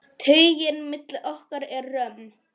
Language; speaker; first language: Icelandic; non-native, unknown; Polish